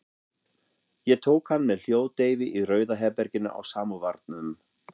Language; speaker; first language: Icelandic; non-native, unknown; German